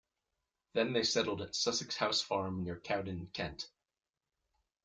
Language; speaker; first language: English; native; English